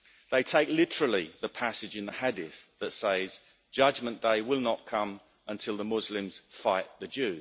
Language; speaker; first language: English; native; English